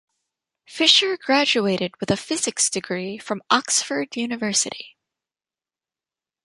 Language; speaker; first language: English; native; English